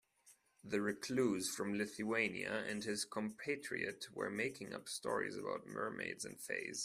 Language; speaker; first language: English; non-native, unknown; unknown